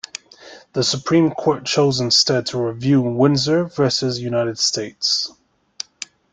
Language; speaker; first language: English; native; English